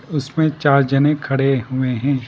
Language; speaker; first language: Hindi; non-native, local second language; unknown